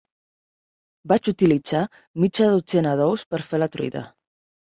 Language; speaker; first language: Catalan; non-native, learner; Spanish